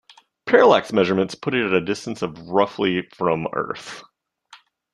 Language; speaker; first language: English; native; English